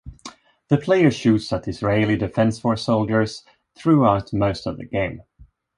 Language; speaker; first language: English; non-native, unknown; Swedish